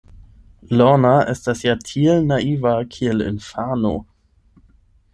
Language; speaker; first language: Esperanto; non-native, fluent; German